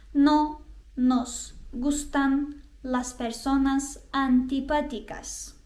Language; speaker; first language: Spanish; non-native, fluent; Turkish